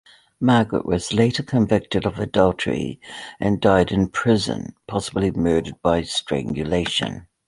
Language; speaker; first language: English; native; English